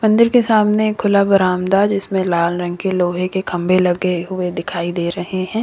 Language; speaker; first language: Hindi; native; Hindi